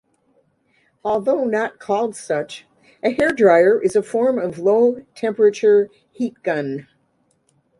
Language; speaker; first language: English; native; English